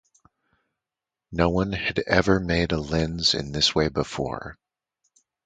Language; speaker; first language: English; native; English